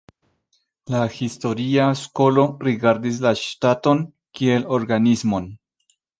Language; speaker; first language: Esperanto; non-native, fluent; Spanish